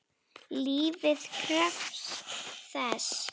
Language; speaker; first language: Icelandic; non-native, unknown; Slovak